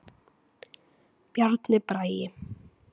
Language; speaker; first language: Icelandic; native; Icelandic